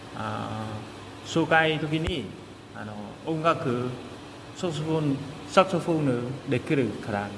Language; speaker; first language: Japanese; non-native, learner; Vietnamese